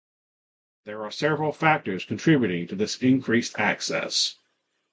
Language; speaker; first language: English; native; English